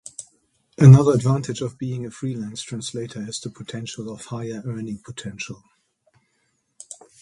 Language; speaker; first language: English; non-native, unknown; German